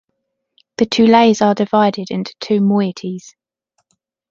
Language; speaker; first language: English; native; English